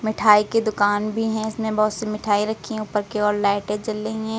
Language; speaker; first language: Hindi; native; Hindi